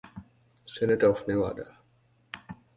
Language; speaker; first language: English; native; English